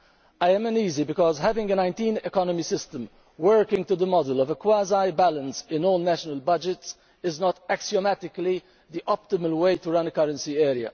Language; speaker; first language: English; non-native, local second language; Maltese